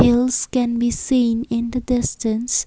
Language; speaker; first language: English; non-native, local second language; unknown